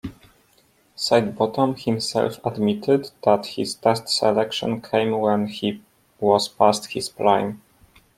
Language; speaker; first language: English; non-native, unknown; Polish